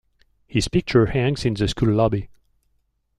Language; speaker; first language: English; non-native, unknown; French